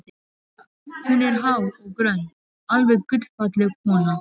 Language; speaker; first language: Icelandic; non-native, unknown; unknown